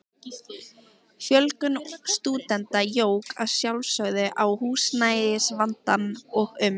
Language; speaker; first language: Icelandic; native; Icelandic